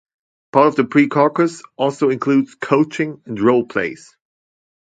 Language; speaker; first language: English; non-native, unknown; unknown